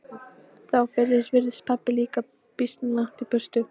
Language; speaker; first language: Icelandic; non-native, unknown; Polish